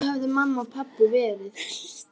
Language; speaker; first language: Icelandic; native; Icelandic